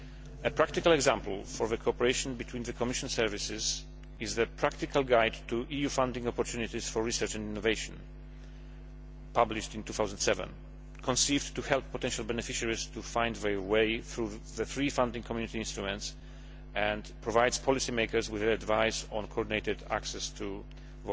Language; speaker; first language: English; non-native, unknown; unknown